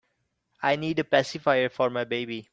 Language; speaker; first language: English; non-native, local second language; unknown